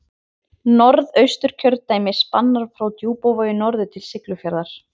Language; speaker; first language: Icelandic; native; Icelandic